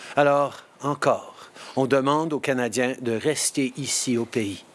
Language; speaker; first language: French; early bilingual, heritage; French